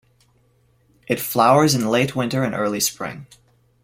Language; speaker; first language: English; native; English